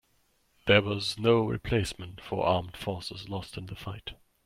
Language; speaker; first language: English; non-native, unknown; German